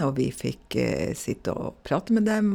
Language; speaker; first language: Norwegian; native; Norwegian